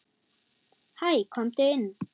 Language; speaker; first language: Icelandic; non-native, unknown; German